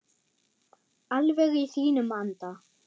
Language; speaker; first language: Icelandic; non-native, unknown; German